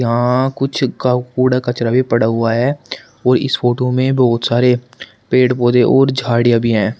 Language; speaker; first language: Hindi; native; Hindi